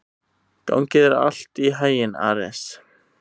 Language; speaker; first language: Icelandic; native; Icelandic